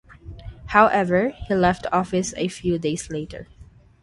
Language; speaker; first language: English; non-native, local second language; Filipino